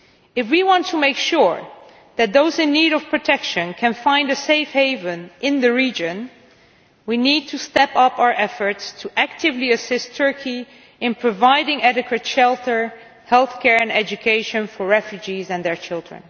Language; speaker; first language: English; non-native, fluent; Dutch